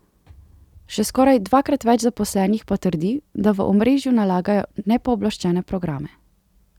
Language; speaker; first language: Slovenian; native; Slovenian